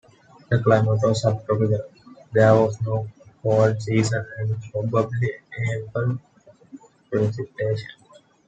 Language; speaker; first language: English; non-native, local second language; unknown